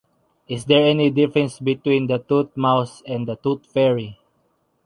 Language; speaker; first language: English; non-native, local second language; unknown